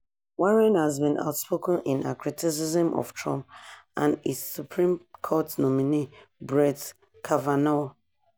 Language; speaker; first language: English; non-native, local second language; Yoruba